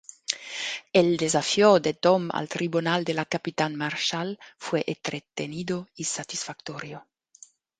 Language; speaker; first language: Spanish; non-native, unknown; German